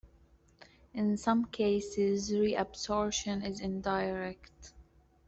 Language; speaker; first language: English; native; English